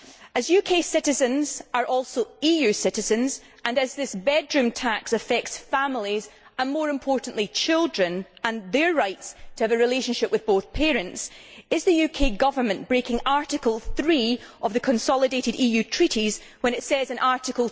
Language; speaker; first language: English; native; English